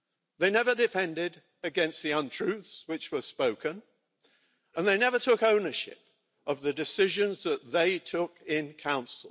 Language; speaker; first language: English; native; English